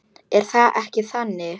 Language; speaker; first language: Icelandic; non-native, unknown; Polish